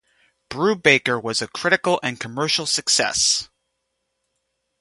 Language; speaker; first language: English; native; English